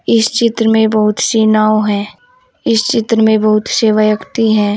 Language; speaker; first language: Hindi; native; Hindi